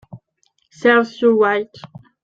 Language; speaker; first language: English; non-native, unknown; French